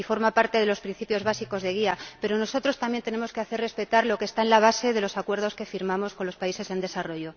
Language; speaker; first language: Spanish; native; Spanish